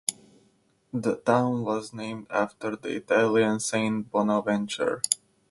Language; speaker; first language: English; native; English